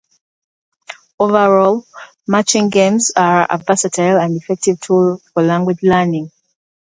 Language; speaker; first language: English; non-native, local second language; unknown